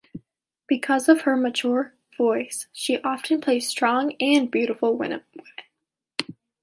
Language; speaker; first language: English; native; English